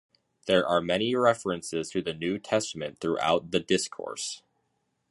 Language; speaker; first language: English; native; English